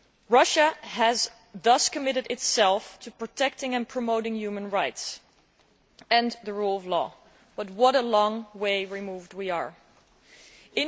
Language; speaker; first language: English; non-native, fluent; Dutch